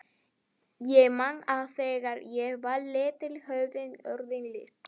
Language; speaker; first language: Icelandic; non-native, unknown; Spanish